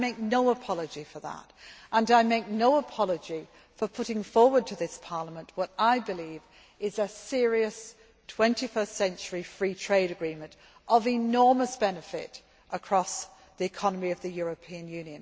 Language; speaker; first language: English; native; English